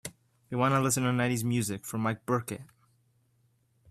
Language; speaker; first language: English; native; English